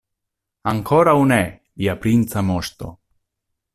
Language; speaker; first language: Esperanto; non-native, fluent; Italian